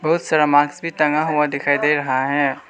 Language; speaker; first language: Hindi; non-native, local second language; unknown